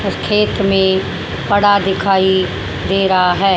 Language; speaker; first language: Hindi; native; Hindi